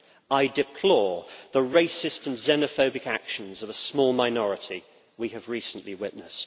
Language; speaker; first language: English; native; English